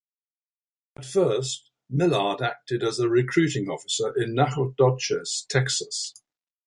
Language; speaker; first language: English; native; English